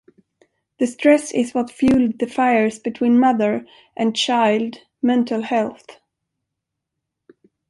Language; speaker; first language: English; non-native, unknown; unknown